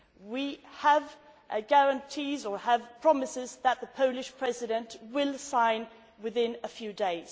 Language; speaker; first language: English; non-native, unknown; Swedish